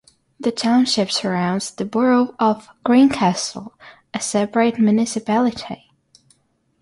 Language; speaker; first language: English; non-native, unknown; Russian